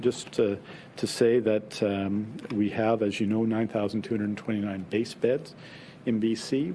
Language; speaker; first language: English; native; English